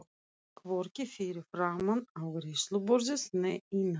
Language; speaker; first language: Icelandic; non-native, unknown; Russian